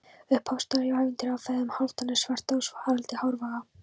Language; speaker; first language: Icelandic; non-native, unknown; Polish